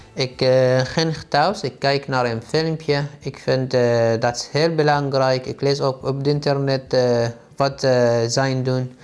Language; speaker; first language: Dutch; non-native, learner; Arabic